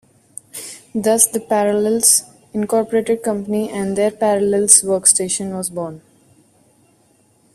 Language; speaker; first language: English; non-native, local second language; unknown